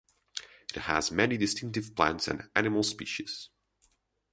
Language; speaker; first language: English; non-native, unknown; Portuguese